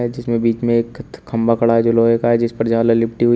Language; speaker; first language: Hindi; native; Hindi